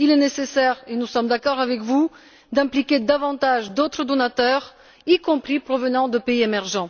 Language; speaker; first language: French; non-native, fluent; Bulgarian